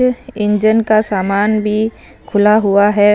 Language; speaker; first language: Hindi; non-native, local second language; Punjabi